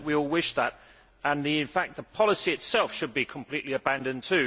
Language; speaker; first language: English; native; English